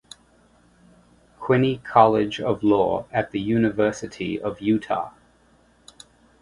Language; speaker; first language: English; native; English